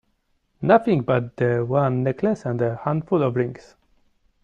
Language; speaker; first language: English; non-native, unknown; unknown